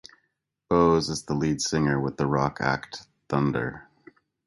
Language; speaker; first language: English; native; English